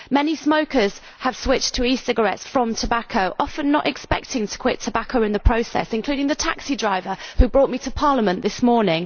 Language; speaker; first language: English; native; English